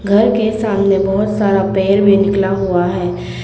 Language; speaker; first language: Hindi; non-native, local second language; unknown